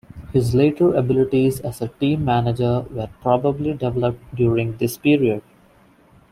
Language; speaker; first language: English; non-native, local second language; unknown